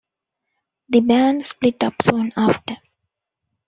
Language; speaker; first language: English; non-native, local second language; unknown